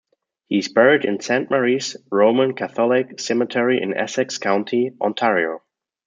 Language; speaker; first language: English; non-native, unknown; German